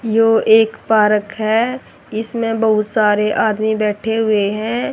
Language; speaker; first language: Hindi; native; Hindi